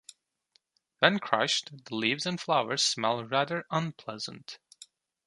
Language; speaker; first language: English; non-native, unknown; Turkish